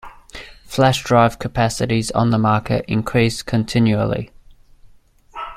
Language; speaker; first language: English; native; English